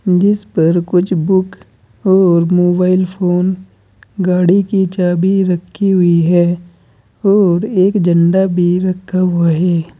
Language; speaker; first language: Hindi; native; Hindi